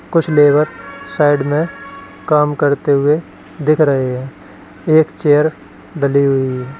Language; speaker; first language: Hindi; native; Hindi